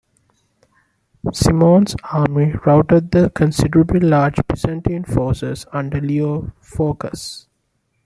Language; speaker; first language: English; non-native, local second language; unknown